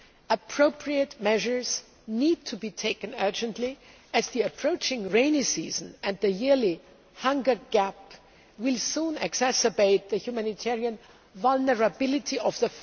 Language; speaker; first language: English; non-native, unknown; German